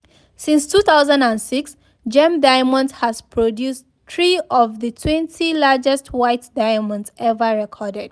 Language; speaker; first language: English; non-native, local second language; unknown